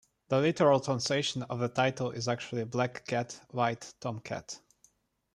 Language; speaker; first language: English; non-native, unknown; Russian